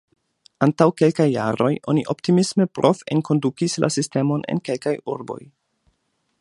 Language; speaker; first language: Esperanto; non-native, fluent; German